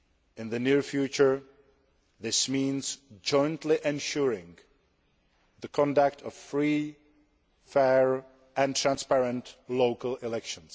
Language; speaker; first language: English; non-native, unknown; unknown